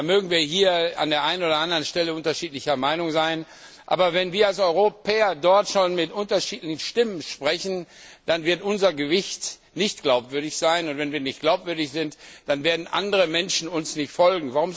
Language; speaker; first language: German; non-native, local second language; Luxembourgish